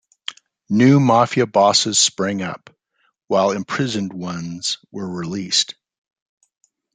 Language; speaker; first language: English; native; English